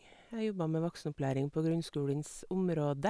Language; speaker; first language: Norwegian; native; Norwegian